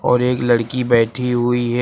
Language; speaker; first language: Hindi; native; Hindi